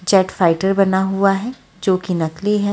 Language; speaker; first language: Hindi; non-native, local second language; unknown